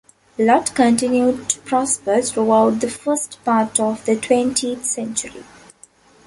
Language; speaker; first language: English; non-native, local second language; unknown